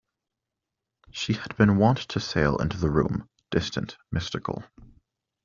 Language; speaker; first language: English; native; English